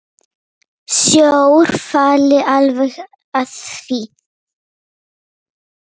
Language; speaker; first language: Icelandic; non-native, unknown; Polish